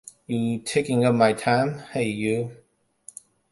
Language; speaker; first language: English; non-native, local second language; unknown